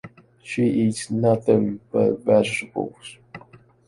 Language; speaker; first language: English; non-native, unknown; Chinese